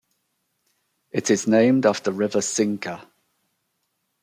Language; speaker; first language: English; native; English